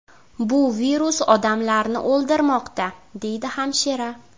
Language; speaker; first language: Uzbek; native; Uzbek